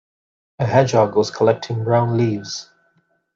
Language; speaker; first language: English; native; English